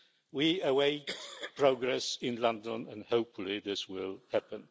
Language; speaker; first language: English; non-native, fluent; Polish